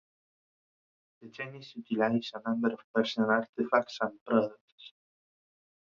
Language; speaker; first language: English; non-native, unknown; Spanish